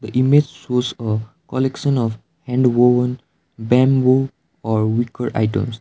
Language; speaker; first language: English; non-native, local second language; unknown